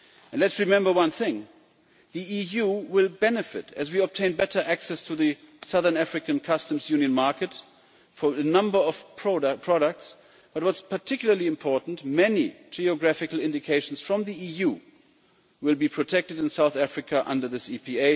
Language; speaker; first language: English; non-native, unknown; German